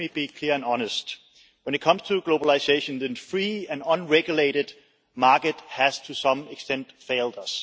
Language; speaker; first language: English; non-native, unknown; Danish